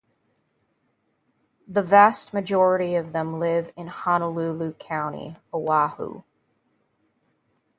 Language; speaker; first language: English; native; English